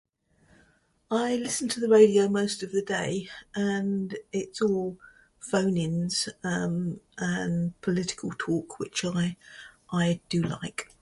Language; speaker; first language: English; native; English